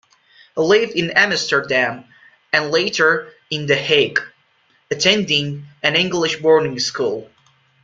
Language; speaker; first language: English; non-native, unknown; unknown